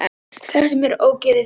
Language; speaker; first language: Icelandic; non-native, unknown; Polish